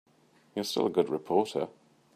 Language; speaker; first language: English; native; English